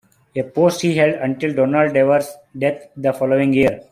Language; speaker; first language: English; non-native, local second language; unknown